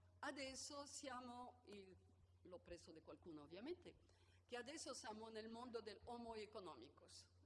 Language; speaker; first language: Italian; non-native, fluent; French